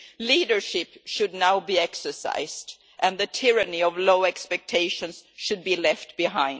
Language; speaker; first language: English; non-native, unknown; Swedish